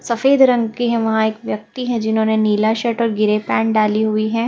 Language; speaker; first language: Hindi; native; Hindi